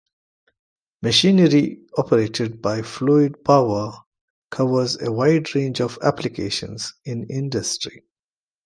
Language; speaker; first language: English; non-native, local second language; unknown